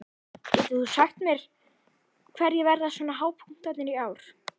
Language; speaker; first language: Icelandic; native; Icelandic